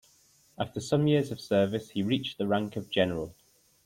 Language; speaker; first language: English; native; English